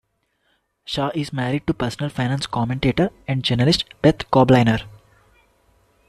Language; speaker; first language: English; non-native, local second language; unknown